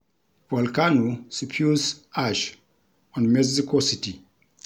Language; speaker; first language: English; non-native, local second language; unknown